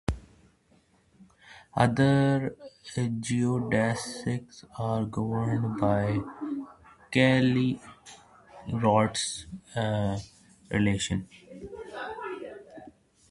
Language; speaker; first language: English; non-native, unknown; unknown